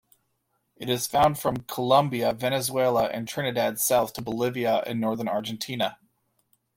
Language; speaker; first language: English; native; English